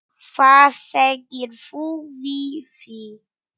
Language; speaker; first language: Icelandic; non-native, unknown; Polish